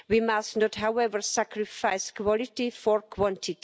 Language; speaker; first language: English; non-native, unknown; Czech